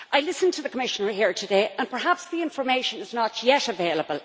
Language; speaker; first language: English; native; English